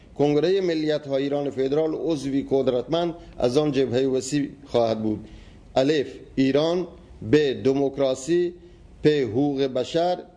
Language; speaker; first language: Persian; non-native, local second language; Baluchi